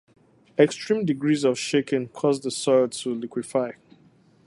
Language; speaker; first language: English; non-native, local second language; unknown